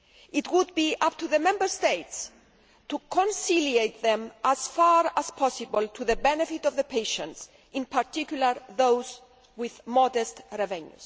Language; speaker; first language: English; non-native, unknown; Greek